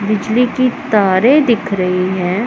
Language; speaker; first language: Hindi; non-native, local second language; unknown